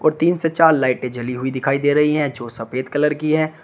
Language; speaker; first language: Hindi; native; Hindi